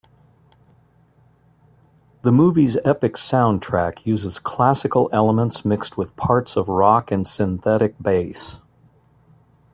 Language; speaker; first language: English; native; English